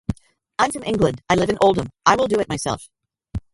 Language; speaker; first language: English; native; English